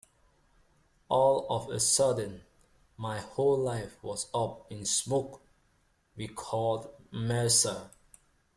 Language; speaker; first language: English; native; English